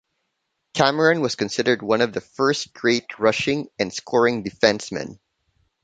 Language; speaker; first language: English; non-native, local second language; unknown